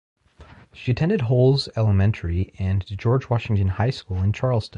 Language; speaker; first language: English; native; English